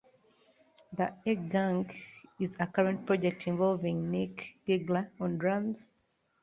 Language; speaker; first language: English; non-native, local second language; Ganda